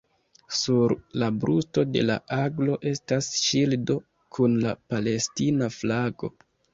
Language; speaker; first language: Esperanto; non-native, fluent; Kinyarwanda